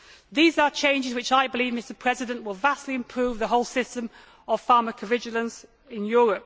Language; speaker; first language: English; native; English